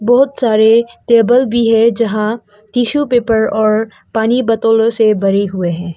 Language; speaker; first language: Hindi; non-native, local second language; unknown